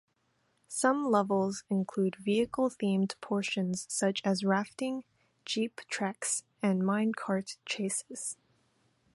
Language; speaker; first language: English; non-native, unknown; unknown